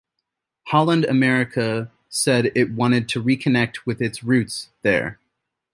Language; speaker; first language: English; native; English